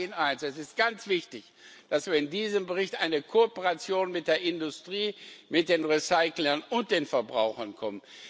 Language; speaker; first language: German; non-native, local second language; Luxembourgish